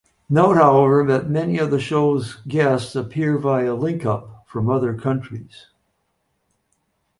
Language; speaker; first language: English; native; English